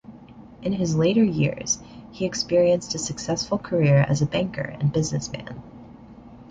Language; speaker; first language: English; native; English